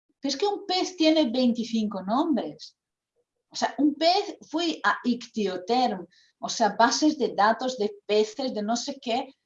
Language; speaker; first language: Spanish; non-native, fluent; Croatian